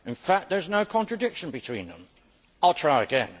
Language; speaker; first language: English; native; English